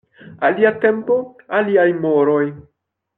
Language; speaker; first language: Esperanto; non-native, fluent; French